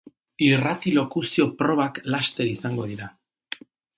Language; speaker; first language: Basque; non-native, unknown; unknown